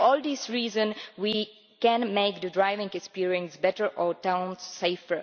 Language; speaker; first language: English; non-native, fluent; Czech